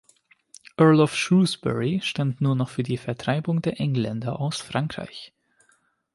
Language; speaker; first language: German; non-native, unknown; Hungarian